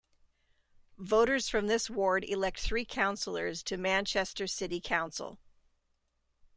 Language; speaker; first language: English; native; English